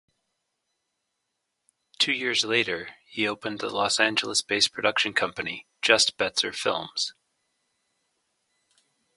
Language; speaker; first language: English; native; English